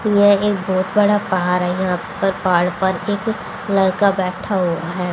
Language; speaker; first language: Hindi; native; Hindi